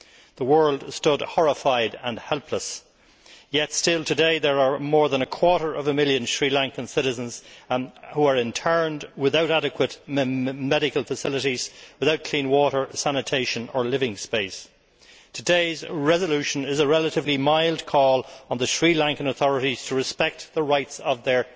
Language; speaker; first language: English; native; English